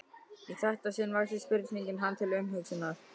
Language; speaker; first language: Icelandic; native; Icelandic